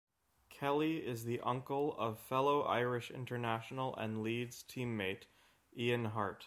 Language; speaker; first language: English; native; English